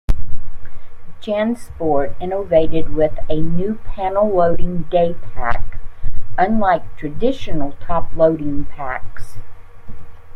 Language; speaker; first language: English; native; English